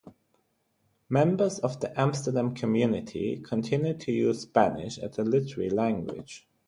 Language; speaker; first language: English; non-native, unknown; German